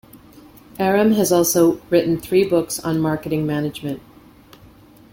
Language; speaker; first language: English; native; English